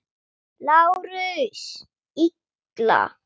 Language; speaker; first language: Icelandic; non-native, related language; Swedish